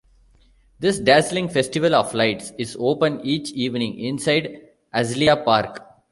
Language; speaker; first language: English; non-native, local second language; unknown